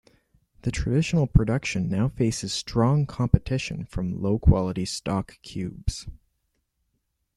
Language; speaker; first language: English; native; English